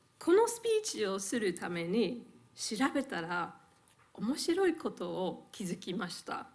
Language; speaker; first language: Japanese; non-native, fluent; English